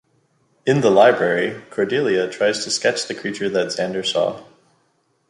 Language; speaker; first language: English; native; English